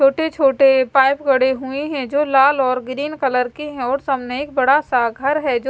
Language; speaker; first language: Hindi; non-native, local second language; Punjabi